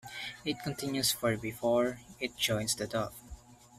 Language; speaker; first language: English; non-native, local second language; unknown